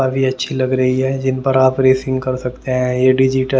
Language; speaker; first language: Hindi; native; Hindi